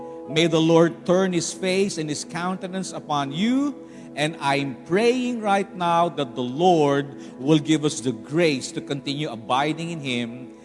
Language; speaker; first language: English; non-native, local second language; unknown